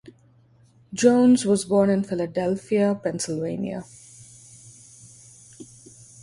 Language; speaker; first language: English; non-native, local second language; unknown